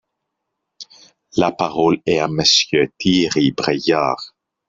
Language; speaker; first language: French; non-native, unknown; English